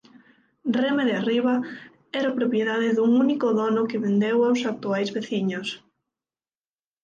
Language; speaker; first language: Galician; non-native, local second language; Spanish